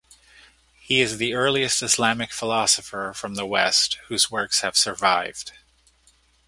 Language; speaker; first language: English; native; English